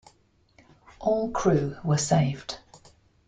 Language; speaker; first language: English; native; English